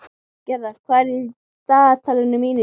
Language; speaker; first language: Icelandic; native; Icelandic